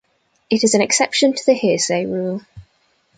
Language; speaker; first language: English; native; English